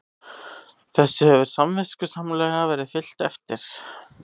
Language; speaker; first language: Icelandic; native; Icelandic